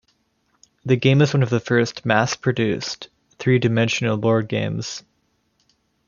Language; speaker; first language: English; native; English